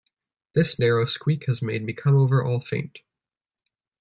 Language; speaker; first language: English; native; English